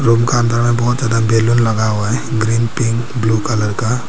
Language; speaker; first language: Hindi; non-native, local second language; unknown